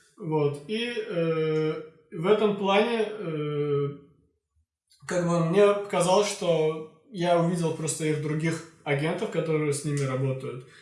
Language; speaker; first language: Russian; non-native, local second language; Azerbaijani